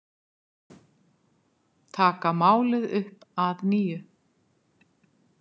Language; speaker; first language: Icelandic; native; Icelandic